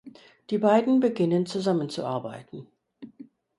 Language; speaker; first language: German; non-native, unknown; English